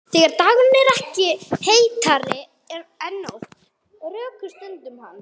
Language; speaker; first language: Icelandic; non-native, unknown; English